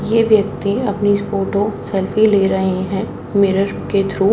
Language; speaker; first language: Hindi; native; Hindi